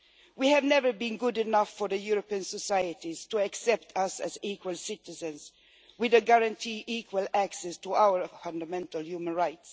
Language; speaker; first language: English; non-native, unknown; Swedish